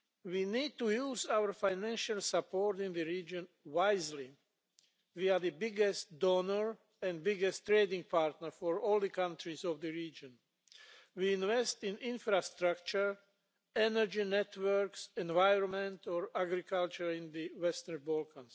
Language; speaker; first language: English; non-native, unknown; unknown